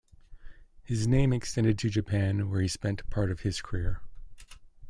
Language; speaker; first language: English; native; English